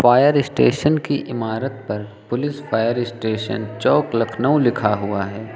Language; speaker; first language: Hindi; native; Hindi